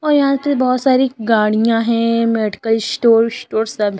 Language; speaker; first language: Hindi; native; Hindi